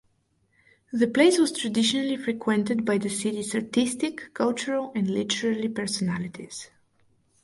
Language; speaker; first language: English; non-native, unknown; Bulgarian